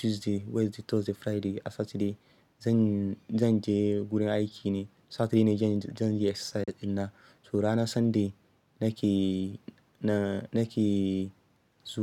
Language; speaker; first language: Hausa; non-native, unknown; Yoruba